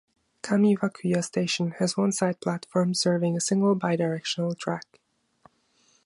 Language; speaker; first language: English; non-native, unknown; German